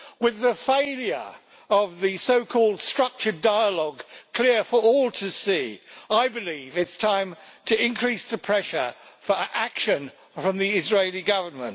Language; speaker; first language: English; native; English